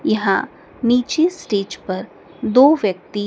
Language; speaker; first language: Hindi; native; Hindi